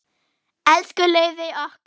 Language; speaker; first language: Icelandic; non-native, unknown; German